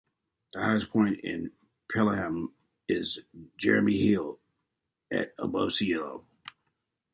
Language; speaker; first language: English; native; English